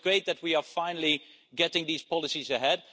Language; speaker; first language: English; non-native, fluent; Dutch